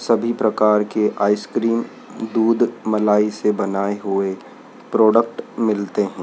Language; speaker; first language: Hindi; native; Hindi